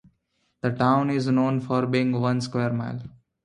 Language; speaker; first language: English; non-native, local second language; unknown